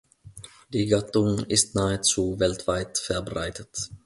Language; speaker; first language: German; non-native, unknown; Finnish